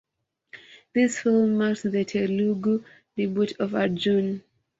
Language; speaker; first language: English; non-native, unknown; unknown